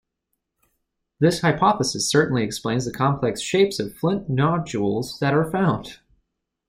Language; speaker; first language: English; native; English